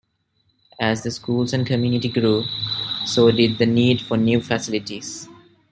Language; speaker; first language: English; non-native, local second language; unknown